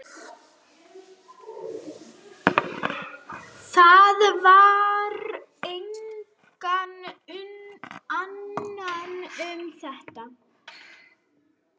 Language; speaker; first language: Icelandic; non-native, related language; Swedish